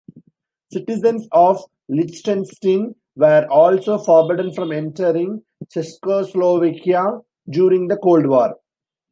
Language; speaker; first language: English; non-native, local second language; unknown